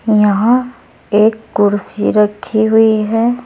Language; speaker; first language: Hindi; native; Hindi